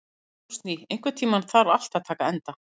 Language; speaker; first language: Icelandic; native; Icelandic